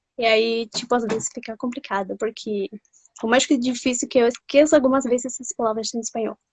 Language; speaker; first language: Portuguese; non-native, fluent; Spanish